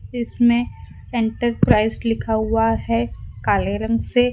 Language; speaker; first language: Hindi; non-native, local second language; Gujarati